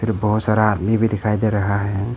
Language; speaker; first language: Hindi; non-native, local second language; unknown